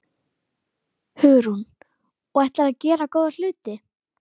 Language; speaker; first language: Icelandic; native; Icelandic